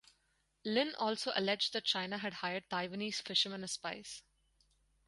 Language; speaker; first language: English; non-native, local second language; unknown